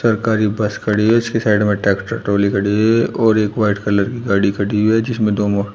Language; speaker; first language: Hindi; native; Hindi